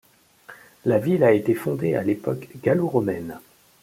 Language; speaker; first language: French; native; French